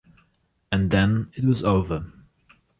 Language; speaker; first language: English; non-native, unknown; German